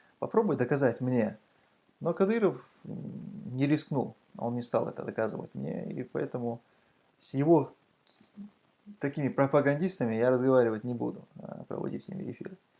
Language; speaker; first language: Russian; non-native, local second language; Chechen